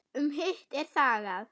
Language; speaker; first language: Icelandic; non-native, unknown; German